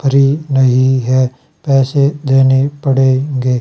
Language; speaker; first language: Hindi; native; Hindi